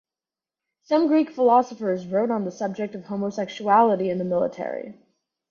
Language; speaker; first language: English; native; English